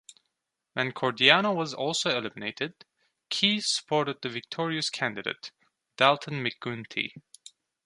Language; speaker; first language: English; non-native, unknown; Turkish